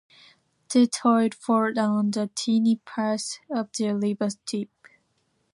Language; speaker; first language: English; non-native, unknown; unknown